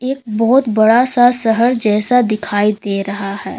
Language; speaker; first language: Hindi; native; Hindi